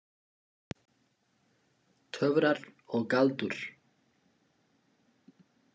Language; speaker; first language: Icelandic; non-native, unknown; Slovak